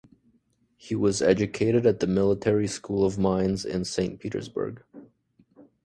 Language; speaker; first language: English; native; English